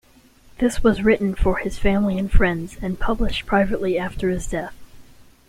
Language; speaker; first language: English; native; English